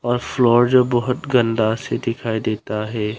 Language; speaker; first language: Hindi; non-native, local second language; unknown